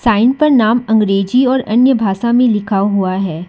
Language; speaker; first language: Hindi; non-native, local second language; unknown